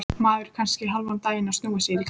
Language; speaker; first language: Icelandic; native; Icelandic